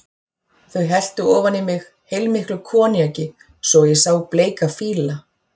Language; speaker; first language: Icelandic; native; Icelandic